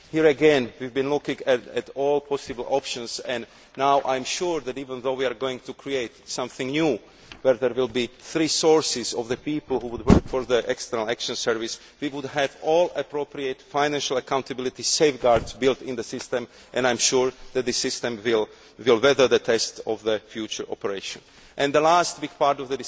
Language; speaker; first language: English; non-native, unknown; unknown